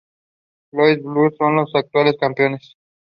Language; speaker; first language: English; non-native, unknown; Spanish